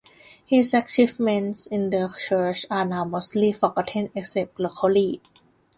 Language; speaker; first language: English; non-native, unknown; Thai